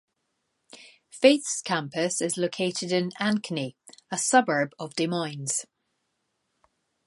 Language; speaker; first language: English; native; English